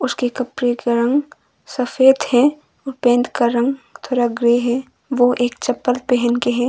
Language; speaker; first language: Hindi; non-native, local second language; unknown